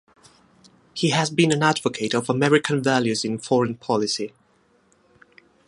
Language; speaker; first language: English; non-native, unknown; Italian